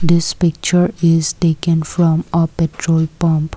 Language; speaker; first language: English; non-native, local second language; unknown